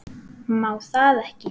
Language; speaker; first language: Icelandic; native; Icelandic